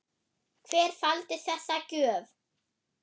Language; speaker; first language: Icelandic; non-native, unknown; German